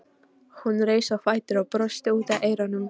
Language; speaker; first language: Icelandic; non-native, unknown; Polish